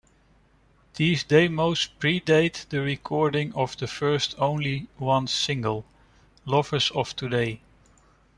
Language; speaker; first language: English; non-native, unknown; Dutch